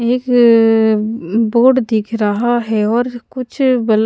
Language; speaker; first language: Hindi; non-native, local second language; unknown